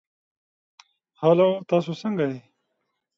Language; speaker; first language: English; non-native, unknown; Pashto